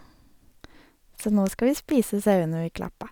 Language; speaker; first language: Norwegian; native; Norwegian